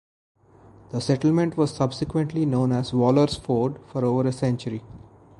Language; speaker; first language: English; non-native, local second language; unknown